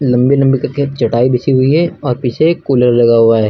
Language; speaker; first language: Hindi; native; Hindi